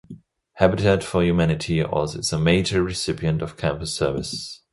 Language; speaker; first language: English; non-native, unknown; German